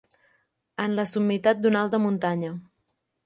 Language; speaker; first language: Catalan; native; Catalan